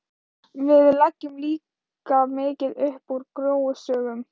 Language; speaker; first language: Icelandic; non-native, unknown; Thai